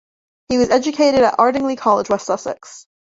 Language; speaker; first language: English; native; English